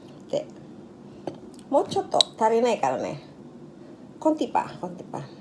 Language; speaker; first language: Japanese; non-native, fluent; Filipino